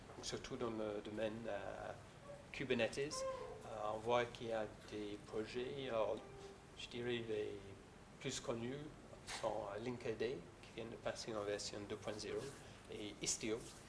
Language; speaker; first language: French; non-native, fluent; English